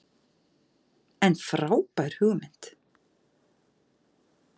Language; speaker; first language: Icelandic; native; Icelandic